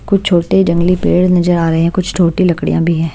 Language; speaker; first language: Hindi; native; Hindi